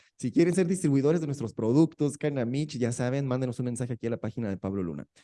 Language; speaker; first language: Spanish; native; Spanish